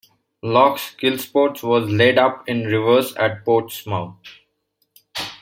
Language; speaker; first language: English; non-native, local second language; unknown